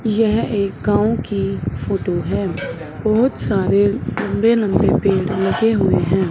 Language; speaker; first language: Hindi; non-native, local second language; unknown